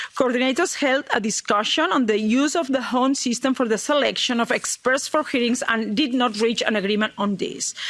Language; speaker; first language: English; non-native, fluent; Catalan